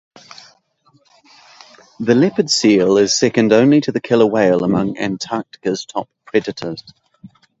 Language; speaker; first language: English; native; English